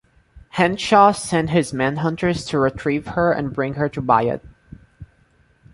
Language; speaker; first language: English; non-native, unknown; Portuguese